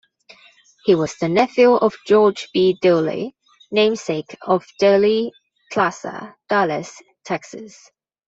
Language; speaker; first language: English; non-native, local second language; Cantonese